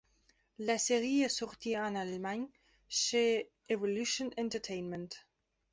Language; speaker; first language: French; non-native, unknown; Belarusian